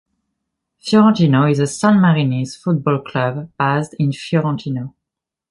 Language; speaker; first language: English; non-native, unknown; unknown